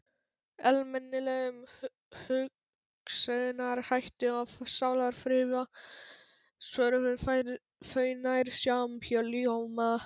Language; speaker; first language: Icelandic; non-native, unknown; Polish